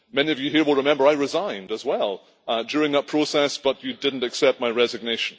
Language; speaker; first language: English; native; English